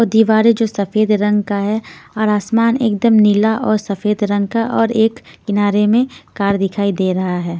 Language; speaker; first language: Hindi; non-native, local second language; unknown